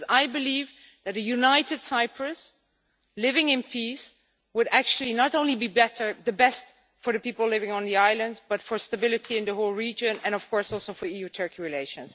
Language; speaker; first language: English; non-native, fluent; Dutch